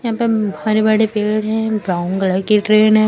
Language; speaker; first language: Hindi; native; Hindi